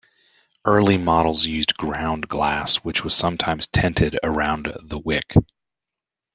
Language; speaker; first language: English; native; English